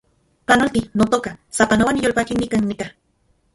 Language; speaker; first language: Central Puebla Nahuatl; non-native, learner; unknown